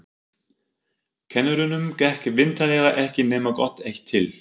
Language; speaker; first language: Icelandic; non-native, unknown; German